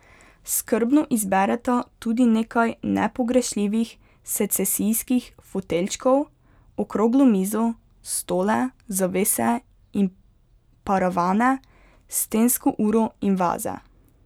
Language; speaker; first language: Slovenian; native; Slovenian